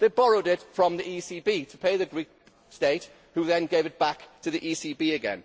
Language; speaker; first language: English; native; English